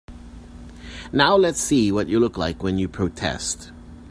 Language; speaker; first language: English; non-native, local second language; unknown